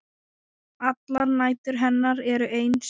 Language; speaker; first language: Icelandic; non-native, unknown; Thai